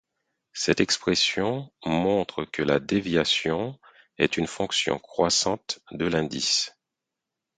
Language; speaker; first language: French; non-native, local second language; Haitian Creole